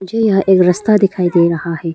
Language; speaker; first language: Hindi; non-native, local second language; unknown